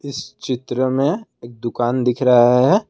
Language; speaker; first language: Hindi; non-native, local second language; Assamese